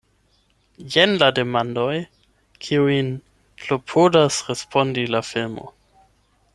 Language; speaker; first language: Esperanto; non-native, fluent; German